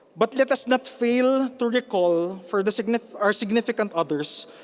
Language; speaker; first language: English; non-native, local second language; Filipino